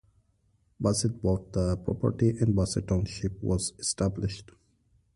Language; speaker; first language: English; non-native, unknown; Pashto